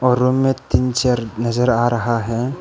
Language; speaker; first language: Hindi; non-native, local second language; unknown